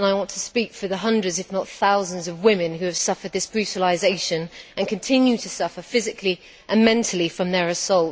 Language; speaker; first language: English; native; English